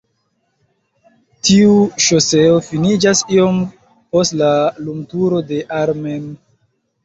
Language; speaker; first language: Esperanto; non-native, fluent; Chinese